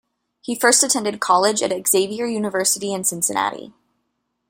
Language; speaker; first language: English; native; English